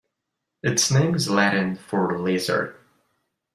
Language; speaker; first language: English; non-native, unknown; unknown